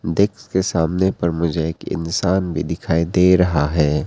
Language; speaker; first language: Hindi; non-native, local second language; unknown